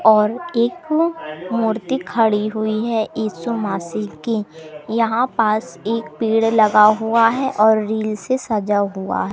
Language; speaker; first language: Hindi; native; Hindi